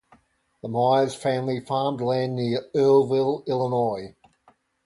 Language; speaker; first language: English; native; English